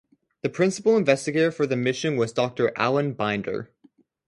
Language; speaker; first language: English; native; English